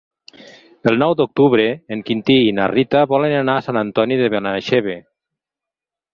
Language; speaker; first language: Catalan; native; Catalan